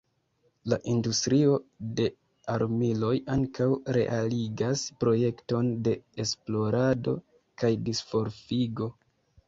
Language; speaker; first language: Esperanto; non-native, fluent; Kinyarwanda